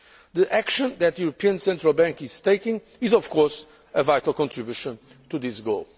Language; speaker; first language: English; non-native, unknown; Portuguese